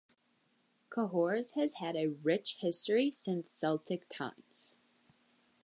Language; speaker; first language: English; native; English